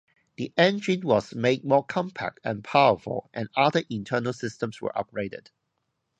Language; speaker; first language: English; non-native, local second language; Cantonese